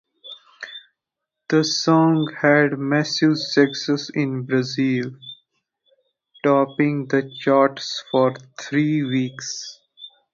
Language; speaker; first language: English; non-native, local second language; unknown